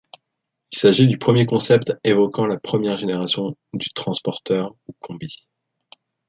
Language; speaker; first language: French; native; French